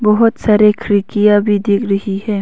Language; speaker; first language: Hindi; non-native, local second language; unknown